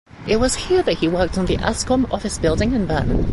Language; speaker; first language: English; native; English